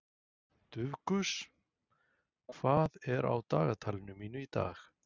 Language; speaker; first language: Icelandic; native; Icelandic